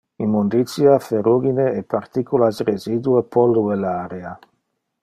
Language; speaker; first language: Interlingua; non-native, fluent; Dutch